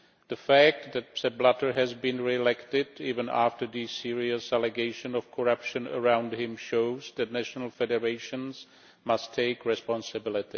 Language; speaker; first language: English; non-native, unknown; Czech